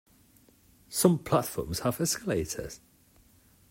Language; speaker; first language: English; non-native, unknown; Catalan